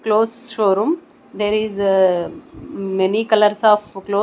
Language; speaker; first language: English; non-native, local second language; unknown